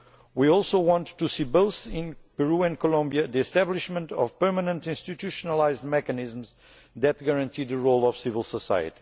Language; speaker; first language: English; non-native, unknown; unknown